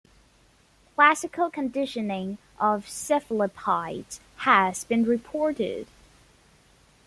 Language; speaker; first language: English; non-native, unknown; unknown